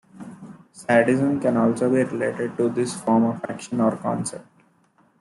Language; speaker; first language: English; non-native, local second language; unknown